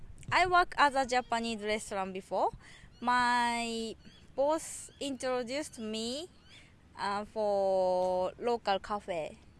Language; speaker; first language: English; non-native, learner; Japanese